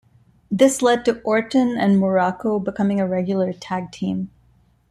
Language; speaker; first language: English; non-native, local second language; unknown